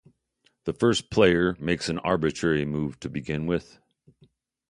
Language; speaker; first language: English; native; English